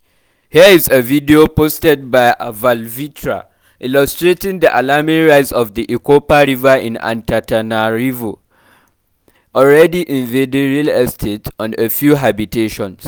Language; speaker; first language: English; non-native, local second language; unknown